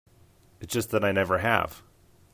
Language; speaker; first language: English; native; English